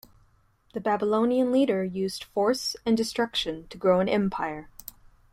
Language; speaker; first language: English; native; English